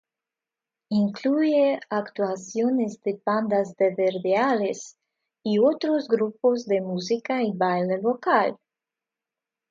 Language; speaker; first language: Spanish; non-native, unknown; Russian